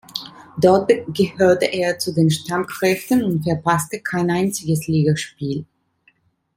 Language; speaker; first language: German; non-native, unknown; Italian